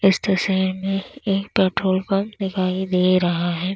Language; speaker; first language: Hindi; native; Hindi